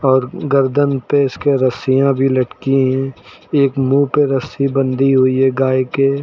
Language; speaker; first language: Hindi; native; Hindi